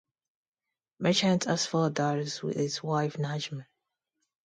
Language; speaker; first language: English; non-native, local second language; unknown